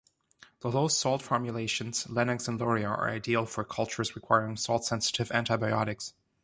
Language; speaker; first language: English; non-native, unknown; German